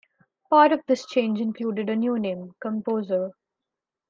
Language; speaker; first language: English; non-native, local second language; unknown